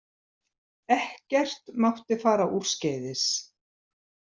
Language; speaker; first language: Icelandic; native; Icelandic